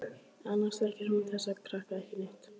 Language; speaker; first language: Icelandic; native; Icelandic